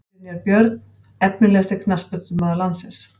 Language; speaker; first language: Icelandic; native; Icelandic